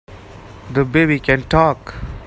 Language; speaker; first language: English; non-native, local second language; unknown